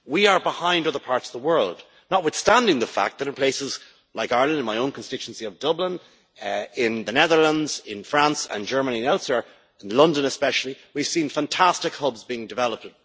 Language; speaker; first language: English; native; English